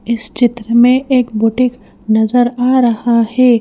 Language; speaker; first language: Hindi; native; Hindi